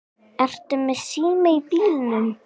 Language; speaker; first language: Icelandic; non-native, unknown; English